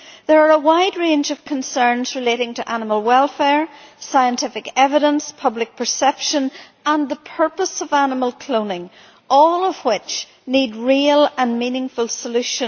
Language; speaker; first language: English; native; English